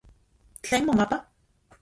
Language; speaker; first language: Central Puebla Nahuatl; non-native, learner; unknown